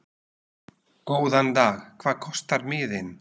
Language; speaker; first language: Icelandic; non-native, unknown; Slovak